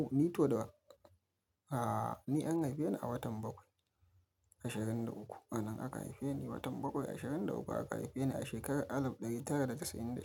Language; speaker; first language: Hausa; native; Hausa